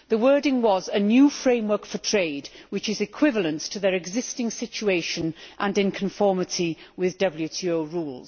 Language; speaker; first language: English; native; English